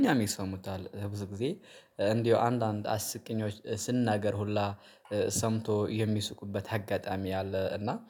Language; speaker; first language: Amharic; native; Amharic